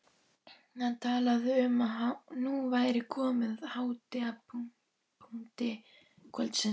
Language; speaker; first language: Icelandic; native; Icelandic